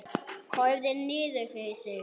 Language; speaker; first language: Icelandic; non-native, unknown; German